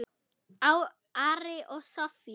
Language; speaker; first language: Icelandic; non-native, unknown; German